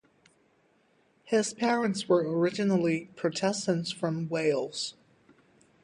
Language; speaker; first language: English; native; English